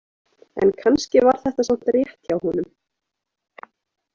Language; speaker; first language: Icelandic; native; Icelandic